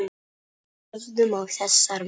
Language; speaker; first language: Icelandic; non-native, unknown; Polish